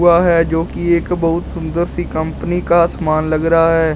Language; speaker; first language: Hindi; native; Hindi